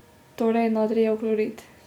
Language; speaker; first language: Slovenian; native; Slovenian